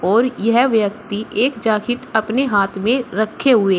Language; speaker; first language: Hindi; native; Hindi